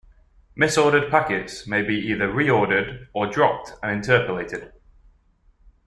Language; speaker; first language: English; native; English